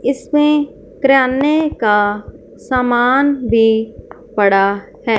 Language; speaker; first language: Hindi; non-native, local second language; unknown